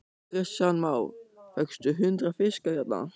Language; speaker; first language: Icelandic; non-native, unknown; German